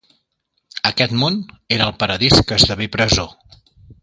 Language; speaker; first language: Catalan; native; Catalan